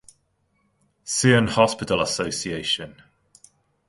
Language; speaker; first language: English; non-native, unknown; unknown